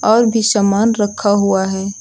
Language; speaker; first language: Hindi; native; Hindi